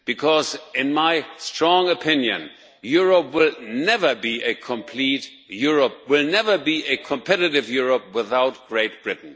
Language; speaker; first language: English; non-native, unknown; German